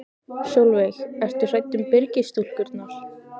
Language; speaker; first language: Icelandic; native; Icelandic